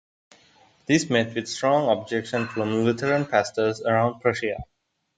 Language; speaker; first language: English; non-native, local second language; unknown